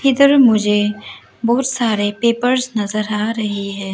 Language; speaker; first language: Hindi; non-native, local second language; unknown